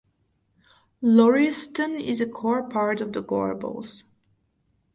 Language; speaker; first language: English; non-native, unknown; Bulgarian